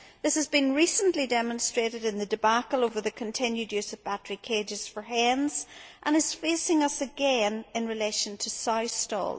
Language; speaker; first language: English; native; English